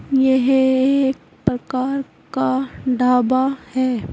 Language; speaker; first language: Hindi; native; Hindi